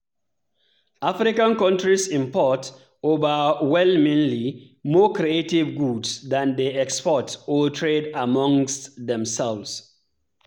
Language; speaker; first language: English; non-native, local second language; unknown